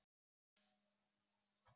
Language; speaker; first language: Icelandic; native; Icelandic